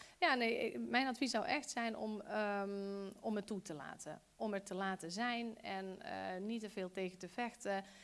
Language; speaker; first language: Dutch; early bilingual, other home language; Bosnian